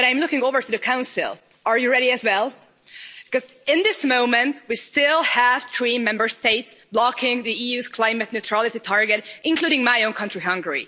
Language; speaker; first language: English; non-native, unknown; Hungarian